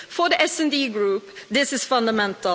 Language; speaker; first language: English; non-native, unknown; Swedish